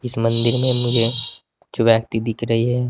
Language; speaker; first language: Hindi; native; Hindi